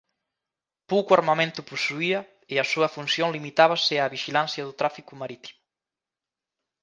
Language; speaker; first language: Galician; native; Galician